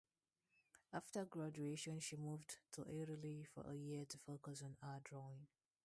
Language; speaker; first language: English; non-native, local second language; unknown